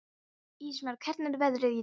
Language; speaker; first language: Icelandic; non-native, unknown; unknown